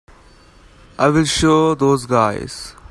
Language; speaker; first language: English; non-native, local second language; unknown